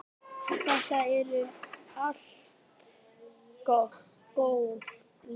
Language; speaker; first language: Icelandic; native; Icelandic